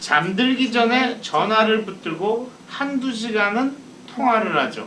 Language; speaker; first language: Korean; native; Korean